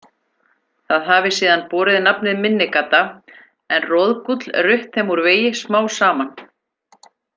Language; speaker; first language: Icelandic; native; Icelandic